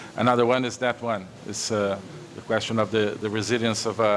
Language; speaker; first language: English; non-native, fluent; Portuguese